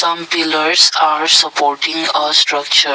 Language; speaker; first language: English; non-native, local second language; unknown